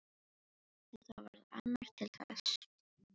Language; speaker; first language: Icelandic; non-native, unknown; Filipino